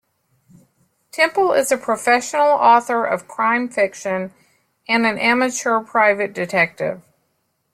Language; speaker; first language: English; native; English